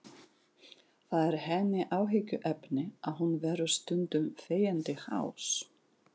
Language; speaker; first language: Icelandic; non-native, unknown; Russian